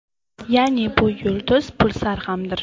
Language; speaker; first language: Uzbek; non-native, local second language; Kara-Kalpak